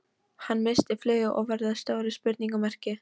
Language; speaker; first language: Icelandic; non-native, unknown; Polish